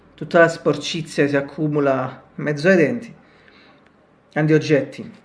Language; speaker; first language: Italian; native; Italian